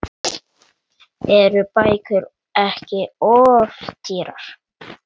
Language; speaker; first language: Icelandic; native; Icelandic